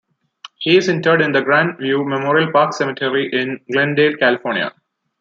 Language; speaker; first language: English; non-native, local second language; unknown